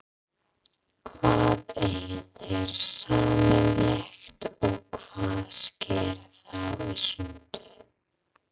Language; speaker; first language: Icelandic; non-native, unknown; English